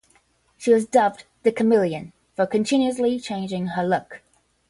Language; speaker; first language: English; non-native, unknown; Portuguese